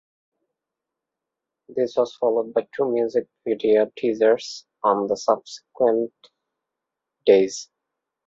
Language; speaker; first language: English; non-native, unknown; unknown